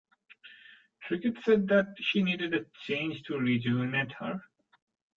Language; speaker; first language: English; non-native, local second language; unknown